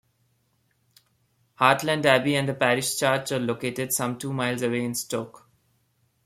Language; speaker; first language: English; non-native, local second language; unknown